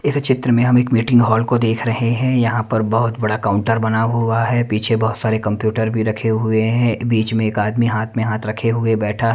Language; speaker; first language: Hindi; native; Hindi